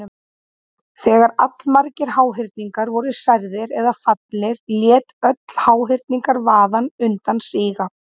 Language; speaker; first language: Icelandic; native; Icelandic